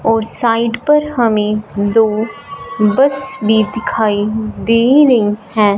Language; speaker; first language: Hindi; non-native, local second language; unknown